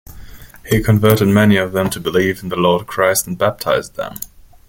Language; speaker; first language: English; non-native, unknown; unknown